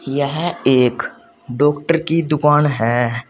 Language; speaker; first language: Hindi; native; Hindi